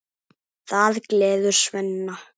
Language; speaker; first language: Icelandic; native; Icelandic